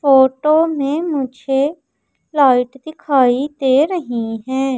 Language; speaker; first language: Hindi; native; Hindi